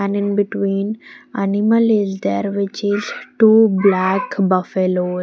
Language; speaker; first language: English; non-native, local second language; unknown